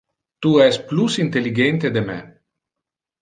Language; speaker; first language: Interlingua; non-native, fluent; Italian